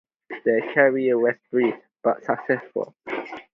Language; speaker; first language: English; non-native, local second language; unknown